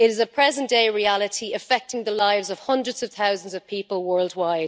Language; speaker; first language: English; native; English